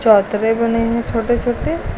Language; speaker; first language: Hindi; native; Hindi